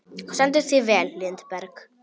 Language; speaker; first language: Icelandic; non-native, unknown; Polish